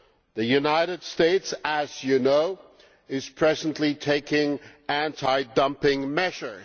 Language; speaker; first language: English; non-native, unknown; German